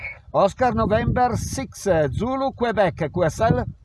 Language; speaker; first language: English; non-native, learner; Italian